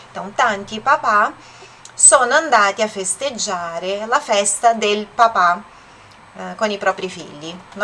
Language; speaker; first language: Italian; non-native, fluent; Portuguese